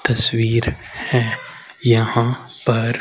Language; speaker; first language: Hindi; native; Hindi